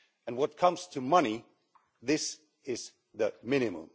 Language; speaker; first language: English; non-native, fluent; Finnish